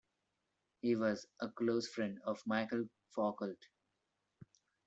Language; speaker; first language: English; non-native, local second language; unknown